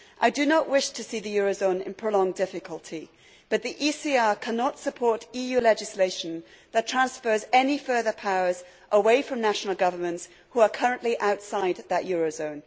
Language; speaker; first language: English; native; English